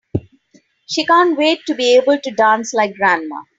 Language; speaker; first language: English; non-native, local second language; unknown